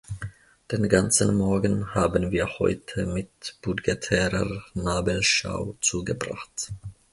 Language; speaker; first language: German; non-native, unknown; Finnish